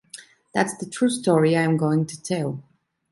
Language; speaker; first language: English; non-native, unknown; Italian